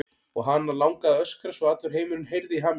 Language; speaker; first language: Icelandic; native; Icelandic